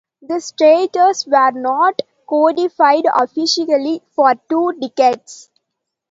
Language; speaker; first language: English; non-native, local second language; Tamil